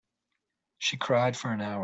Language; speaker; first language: English; native; English